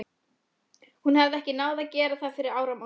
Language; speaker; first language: Icelandic; non-native, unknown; Polish